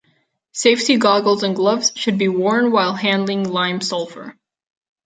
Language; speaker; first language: English; non-native, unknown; Catalan